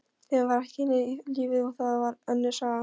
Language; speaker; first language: Icelandic; non-native, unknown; Polish